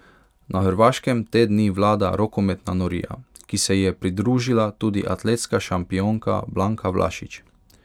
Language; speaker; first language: Slovenian; non-native, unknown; Hungarian